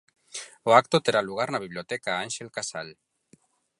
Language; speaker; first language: Galician; non-native, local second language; Spanish